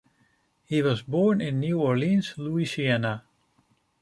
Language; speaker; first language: English; non-native, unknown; Dutch